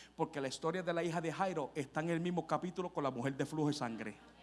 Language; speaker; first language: Spanish; early bilingual, heritage; Spanish